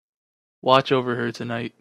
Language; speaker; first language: English; native; English